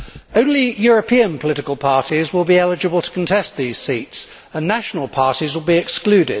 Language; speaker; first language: English; native; English